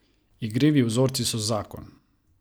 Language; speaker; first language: Slovenian; non-native, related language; Croatian